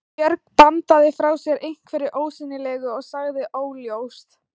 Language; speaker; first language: Icelandic; non-native, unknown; Thai